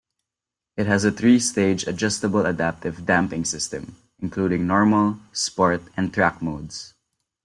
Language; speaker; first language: English; non-native, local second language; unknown